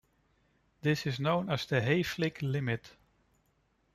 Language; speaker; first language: English; non-native, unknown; Dutch